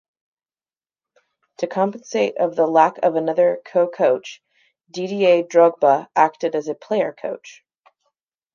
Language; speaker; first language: English; native; English